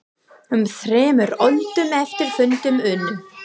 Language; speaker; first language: Icelandic; non-native, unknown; English